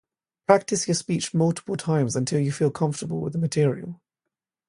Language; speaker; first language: English; native; English